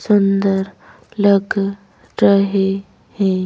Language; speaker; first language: Hindi; native; Hindi